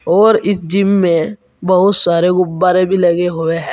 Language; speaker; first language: Hindi; native; Hindi